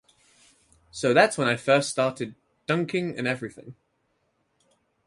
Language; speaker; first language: English; native; English